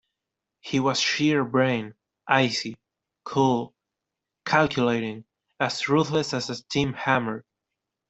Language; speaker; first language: English; non-native, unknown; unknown